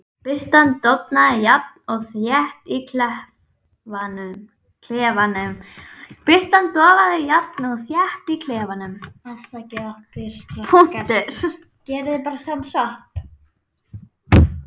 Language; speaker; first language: Icelandic; native; Icelandic